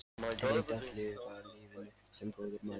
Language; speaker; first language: Icelandic; non-native, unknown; Lithuanian